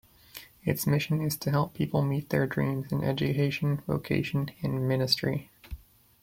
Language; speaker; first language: English; native; English